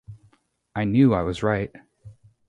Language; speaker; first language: English; native; English